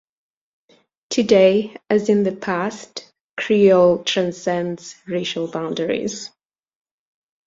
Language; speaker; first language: English; native; English